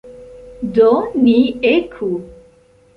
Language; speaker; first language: Esperanto; non-native, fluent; Central Kurdish